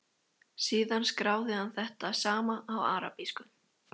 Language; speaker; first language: Icelandic; native; Icelandic